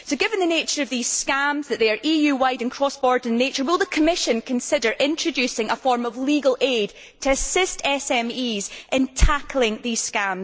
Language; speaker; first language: English; native; English